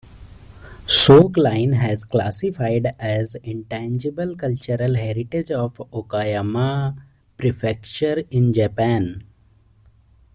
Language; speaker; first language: English; non-native, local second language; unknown